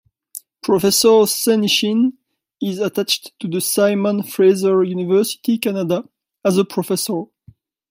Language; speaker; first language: English; non-native, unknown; French